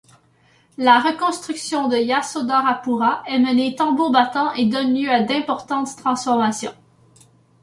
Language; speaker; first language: French; native; French